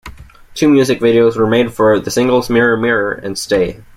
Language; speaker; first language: English; native; English